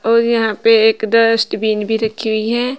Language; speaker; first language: Hindi; native; Hindi